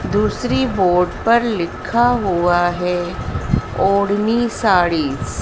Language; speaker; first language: Hindi; native; Hindi